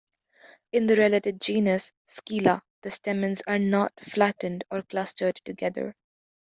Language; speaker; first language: English; native; English